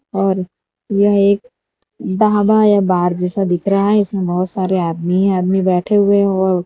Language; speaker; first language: Hindi; non-native, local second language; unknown